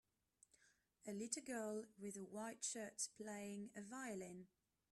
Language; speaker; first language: English; non-native, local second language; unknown